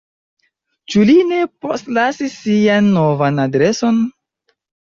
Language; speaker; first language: Esperanto; non-native, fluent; Chinese